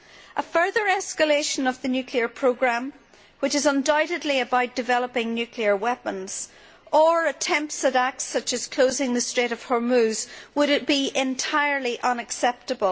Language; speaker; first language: English; native; English